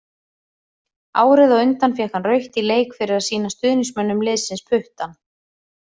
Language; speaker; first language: Icelandic; native; Icelandic